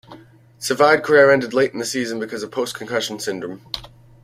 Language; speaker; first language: English; native; English